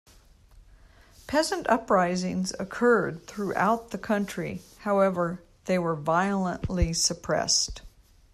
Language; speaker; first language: English; native; English